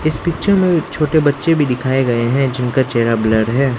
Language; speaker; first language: Hindi; non-native, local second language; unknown